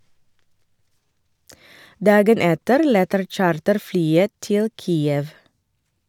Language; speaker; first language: Norwegian; non-native, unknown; Indonesian